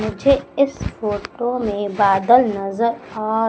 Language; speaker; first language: Hindi; native; Hindi